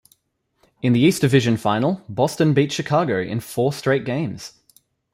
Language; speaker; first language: English; native; English